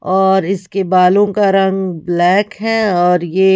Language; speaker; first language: Hindi; non-native, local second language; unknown